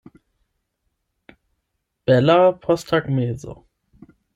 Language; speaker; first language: Esperanto; non-native, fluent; German